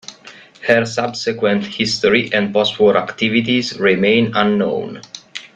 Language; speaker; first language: English; non-native, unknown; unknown